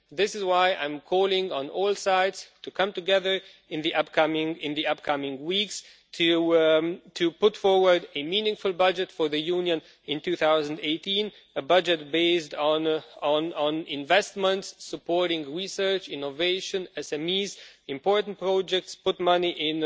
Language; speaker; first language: English; non-native, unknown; Romanian